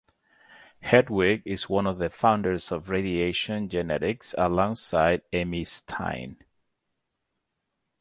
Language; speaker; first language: English; native; English